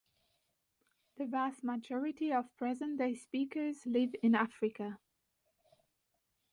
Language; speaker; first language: English; non-native, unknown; French